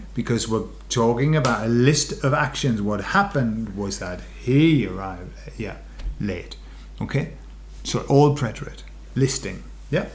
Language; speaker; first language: English; native; English